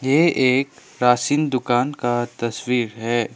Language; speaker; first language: Hindi; non-native, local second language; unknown